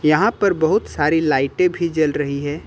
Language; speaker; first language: Hindi; native; Hindi